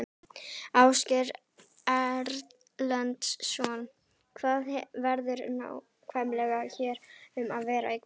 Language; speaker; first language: Icelandic; native; Icelandic